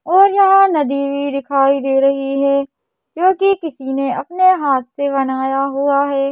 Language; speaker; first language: Hindi; native; Hindi